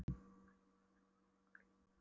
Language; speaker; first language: Icelandic; non-native, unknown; Polish